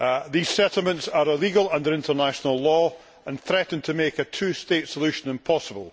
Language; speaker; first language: English; native; English